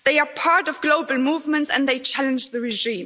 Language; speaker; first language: English; non-native, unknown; German